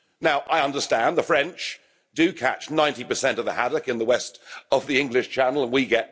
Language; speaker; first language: English; native; English